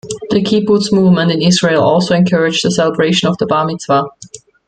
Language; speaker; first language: English; non-native, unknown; German